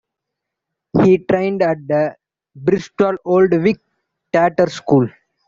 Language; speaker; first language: English; non-native, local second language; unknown